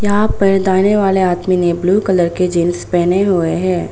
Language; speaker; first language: Hindi; non-native, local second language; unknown